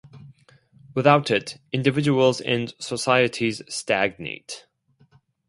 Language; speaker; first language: English; non-native, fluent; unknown